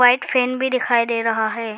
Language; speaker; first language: Hindi; non-native, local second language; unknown